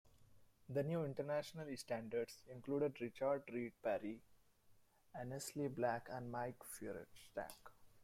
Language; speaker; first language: English; non-native, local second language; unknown